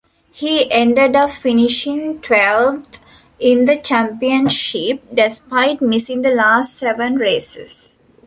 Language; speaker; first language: English; non-native, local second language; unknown